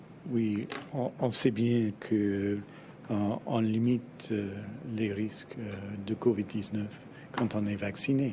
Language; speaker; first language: French; non-native, fluent; English